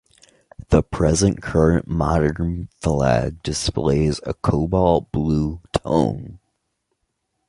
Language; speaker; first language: English; native; English